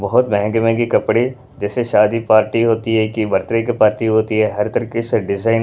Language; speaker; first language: Hindi; non-native, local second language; Punjabi